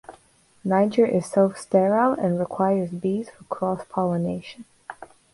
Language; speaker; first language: English; non-native, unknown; Russian